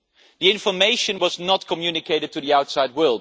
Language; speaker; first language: English; non-native, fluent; Dutch